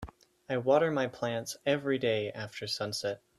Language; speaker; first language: English; native; English